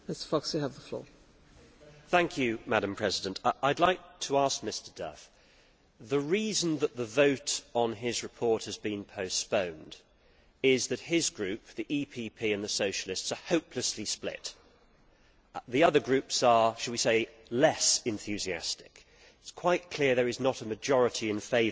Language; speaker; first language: English; native; English